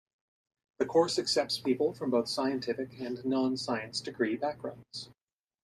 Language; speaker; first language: English; native; English